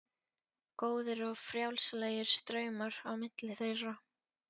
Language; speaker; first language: Icelandic; non-native, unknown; Polish